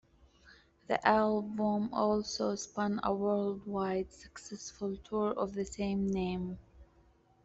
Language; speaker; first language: English; native; English